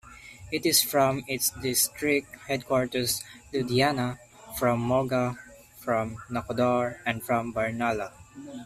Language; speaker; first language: English; non-native, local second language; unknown